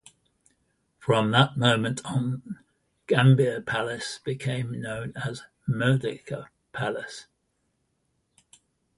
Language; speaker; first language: English; native; English